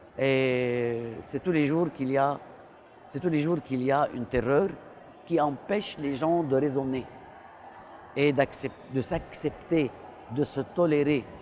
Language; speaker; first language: French; non-native, local second language; Arabic